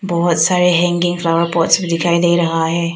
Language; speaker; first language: Hindi; non-native, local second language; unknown